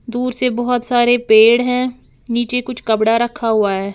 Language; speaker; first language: Hindi; native; Hindi